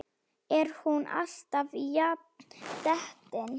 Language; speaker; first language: Icelandic; non-native, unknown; Slovak